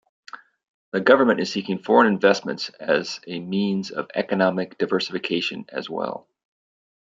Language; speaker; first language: English; native; English